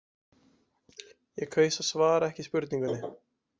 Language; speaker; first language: Icelandic; native; Icelandic